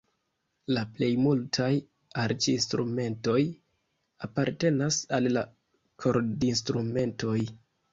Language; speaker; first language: Esperanto; non-native, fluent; Kinyarwanda